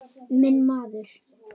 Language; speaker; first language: Icelandic; native; Icelandic